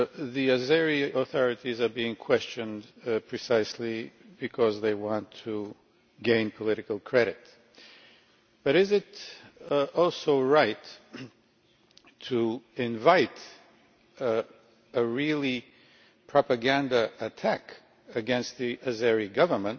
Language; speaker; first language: English; non-native, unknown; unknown